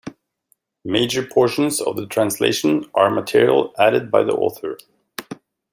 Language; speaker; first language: English; native; English